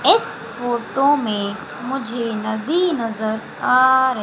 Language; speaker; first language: Hindi; native; Hindi